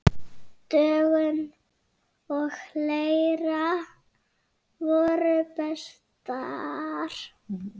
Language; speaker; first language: Icelandic; native; Icelandic